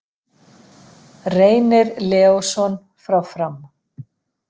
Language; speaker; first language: Icelandic; native; Icelandic